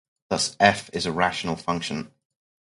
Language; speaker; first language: English; native; English